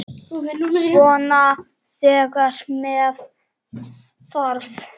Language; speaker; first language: Icelandic; non-native, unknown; Czech